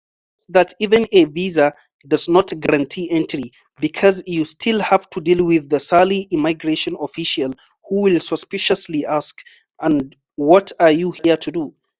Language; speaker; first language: English; non-native, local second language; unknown